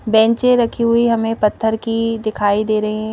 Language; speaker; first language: Hindi; native; Hindi